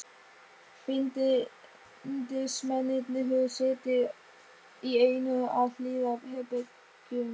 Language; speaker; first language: Icelandic; non-native, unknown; German